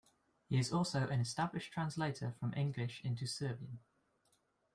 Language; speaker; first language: English; native; English